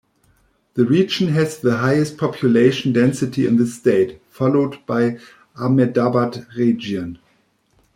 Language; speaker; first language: English; non-native, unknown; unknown